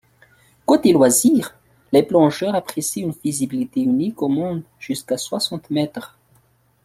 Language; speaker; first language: French; non-native, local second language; Malagasy